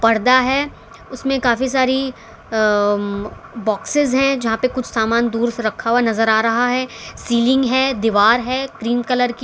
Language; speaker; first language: Hindi; non-native, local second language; Gujarati